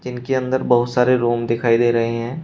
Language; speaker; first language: Hindi; native; Hindi